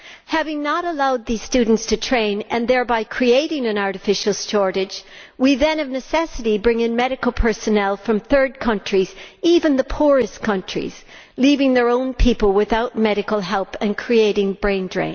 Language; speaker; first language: English; native; English